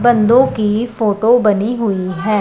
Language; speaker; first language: Hindi; non-native, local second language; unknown